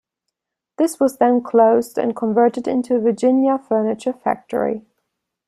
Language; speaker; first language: English; non-native, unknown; German